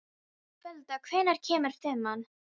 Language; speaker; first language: Icelandic; non-native, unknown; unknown